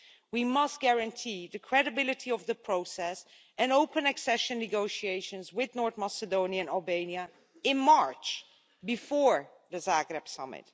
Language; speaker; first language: English; non-native, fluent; Dutch